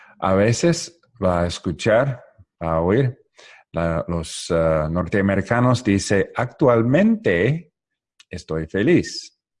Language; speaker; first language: Spanish; non-native, learner; English